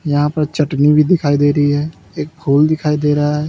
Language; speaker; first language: Hindi; native; Hindi